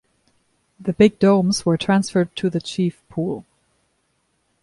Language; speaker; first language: English; non-native, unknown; German